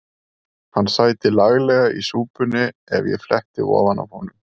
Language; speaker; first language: Icelandic; native; Icelandic